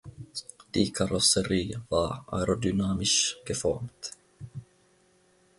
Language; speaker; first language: German; non-native, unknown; Finnish